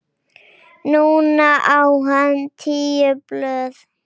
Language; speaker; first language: Icelandic; native; Icelandic